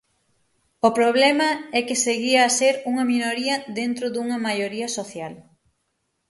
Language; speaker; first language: Galician; native; Galician